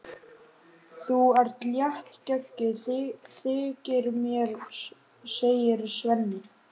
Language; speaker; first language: Icelandic; native; Icelandic